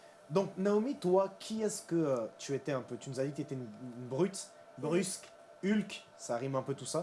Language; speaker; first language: French; native; French